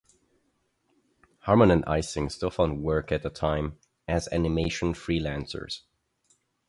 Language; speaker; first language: English; non-native, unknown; German